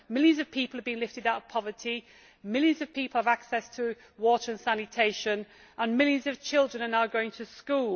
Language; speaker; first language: English; native; English